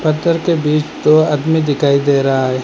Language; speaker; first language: Hindi; non-native, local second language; Bangla